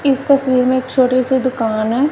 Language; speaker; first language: Hindi; non-native, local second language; Punjabi